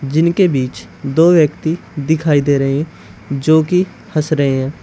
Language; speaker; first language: Hindi; native; Hindi